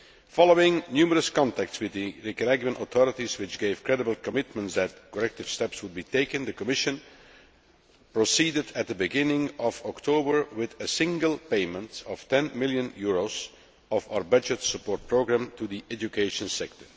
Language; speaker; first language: English; non-native, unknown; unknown